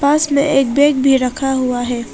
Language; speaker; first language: Hindi; non-native, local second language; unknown